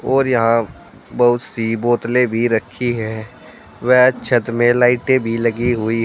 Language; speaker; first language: Hindi; native; Hindi